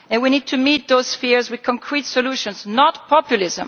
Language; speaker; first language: English; non-native, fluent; Italian